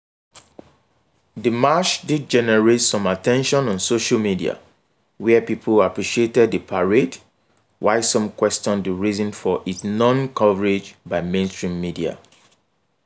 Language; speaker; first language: English; non-native, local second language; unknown